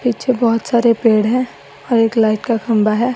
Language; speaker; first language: Hindi; non-native, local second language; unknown